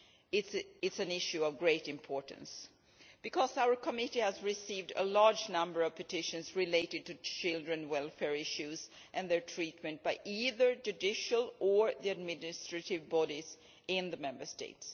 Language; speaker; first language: English; non-native, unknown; Swedish